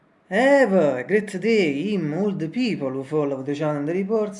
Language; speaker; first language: English; non-native, learner; Italian